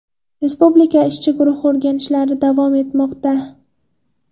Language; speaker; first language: Uzbek; non-native, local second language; Kara-Kalpak